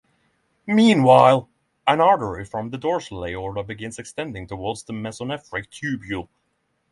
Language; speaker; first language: English; non-native, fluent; Norwegian